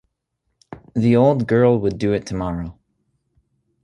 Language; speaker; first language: English; native; English